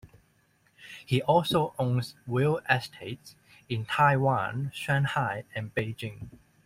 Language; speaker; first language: English; non-native, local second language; Cantonese